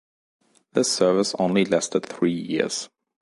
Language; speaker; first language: English; non-native, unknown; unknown